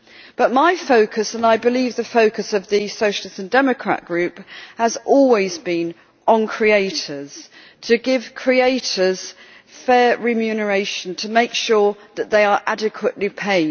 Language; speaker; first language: English; native; English